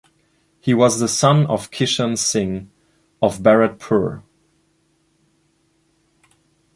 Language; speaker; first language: English; non-native, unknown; German